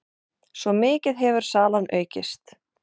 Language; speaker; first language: Icelandic; non-native, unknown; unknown